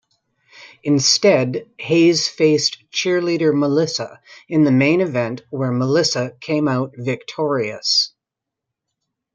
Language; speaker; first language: English; native; English